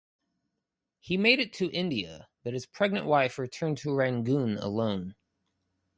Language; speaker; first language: English; native; English